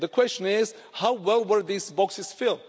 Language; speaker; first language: English; non-native, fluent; Czech